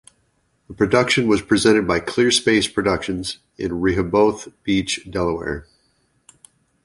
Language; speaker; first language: English; native; English